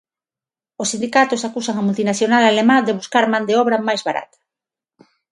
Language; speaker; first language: Galician; non-native, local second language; Spanish